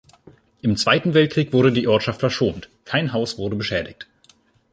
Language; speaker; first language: German; native; German